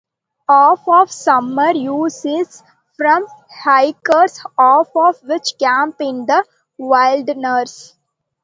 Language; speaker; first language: English; non-native, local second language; Tamil